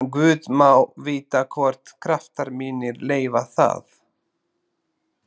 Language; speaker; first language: Icelandic; non-native, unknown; Slovak